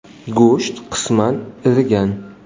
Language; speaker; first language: Uzbek; non-native, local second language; Kara-Kalpak